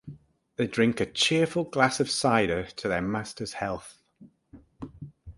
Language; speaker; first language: English; native; English